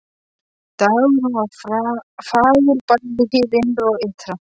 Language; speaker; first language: Icelandic; non-native, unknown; Polish